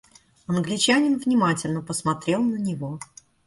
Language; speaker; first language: Russian; native; Russian